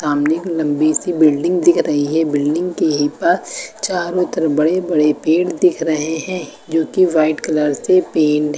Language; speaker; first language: Hindi; native; Hindi